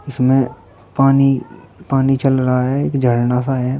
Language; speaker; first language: Hindi; native; Hindi